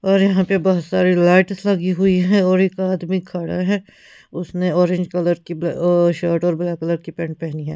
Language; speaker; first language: Hindi; non-native, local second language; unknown